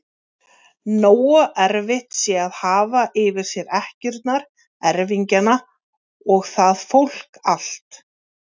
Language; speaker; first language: Icelandic; native; Icelandic